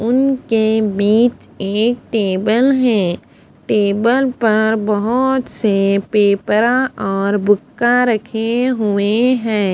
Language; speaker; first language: Hindi; non-native, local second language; Punjabi